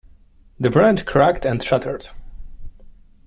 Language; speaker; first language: English; non-native, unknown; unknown